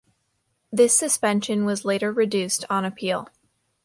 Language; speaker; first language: English; native; English